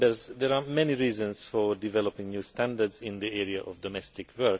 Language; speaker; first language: English; non-native, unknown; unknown